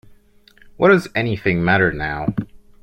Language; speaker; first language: English; non-native, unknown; French